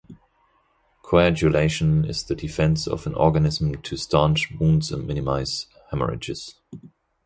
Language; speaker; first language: English; non-native, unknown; German